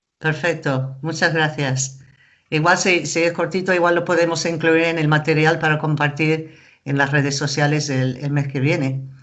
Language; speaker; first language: Spanish; non-native, fluent; English